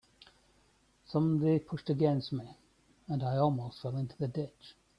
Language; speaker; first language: English; native; English